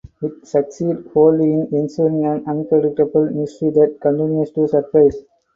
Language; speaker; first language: English; non-native, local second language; Tamil